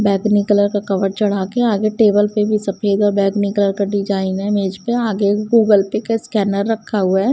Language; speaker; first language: Hindi; non-native, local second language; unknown